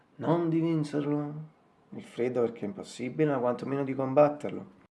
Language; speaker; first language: Italian; native; Italian